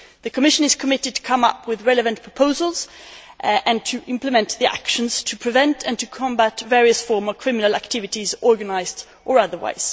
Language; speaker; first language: English; non-native, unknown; Swedish